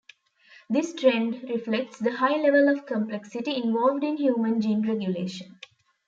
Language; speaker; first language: English; non-native, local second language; Tamil